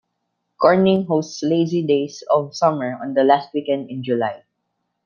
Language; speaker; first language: English; non-native, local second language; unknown